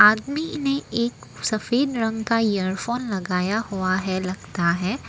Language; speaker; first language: Hindi; non-native, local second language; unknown